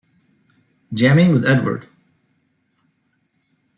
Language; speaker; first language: English; native; English